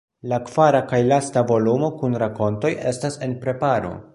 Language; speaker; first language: Esperanto; non-native, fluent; Polish